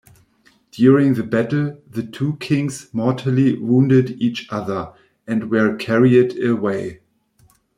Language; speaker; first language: English; non-native, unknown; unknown